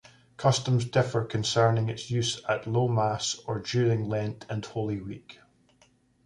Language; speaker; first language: English; native; English